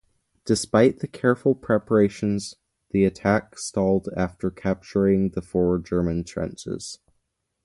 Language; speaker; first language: English; native; English